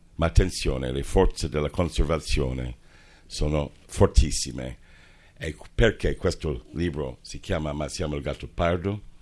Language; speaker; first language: Italian; non-native, fluent; English